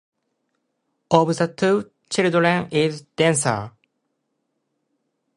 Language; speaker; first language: English; non-native, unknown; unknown